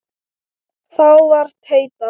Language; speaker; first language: Icelandic; non-native, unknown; Thai